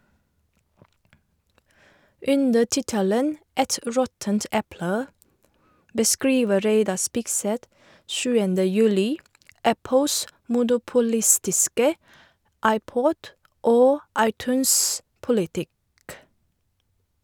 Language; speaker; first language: Norwegian; non-native, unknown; Chinese